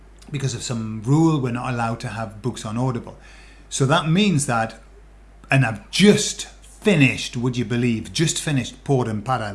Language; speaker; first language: English; native; English